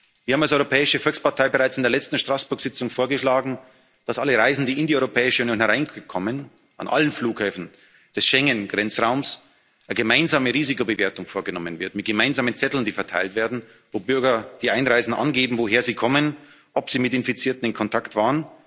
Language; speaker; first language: German; native; German